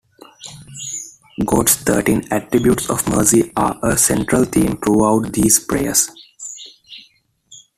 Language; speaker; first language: English; non-native, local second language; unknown